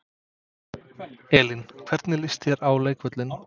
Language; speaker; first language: Icelandic; non-native, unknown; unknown